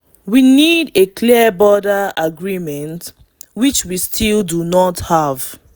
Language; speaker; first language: English; non-native, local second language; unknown